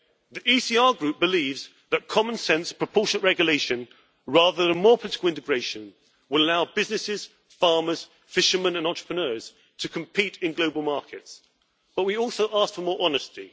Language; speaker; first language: English; native; English